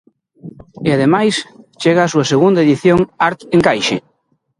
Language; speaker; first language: Galician; native; Galician